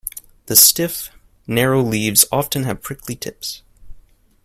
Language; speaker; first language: English; native; English